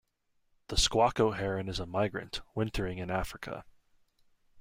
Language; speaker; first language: English; native; English